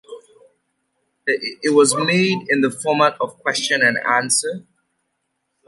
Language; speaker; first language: English; native; English